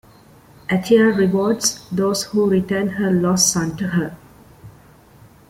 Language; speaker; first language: English; non-native, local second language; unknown